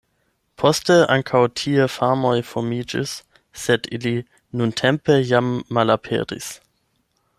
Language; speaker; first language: Esperanto; non-native, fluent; German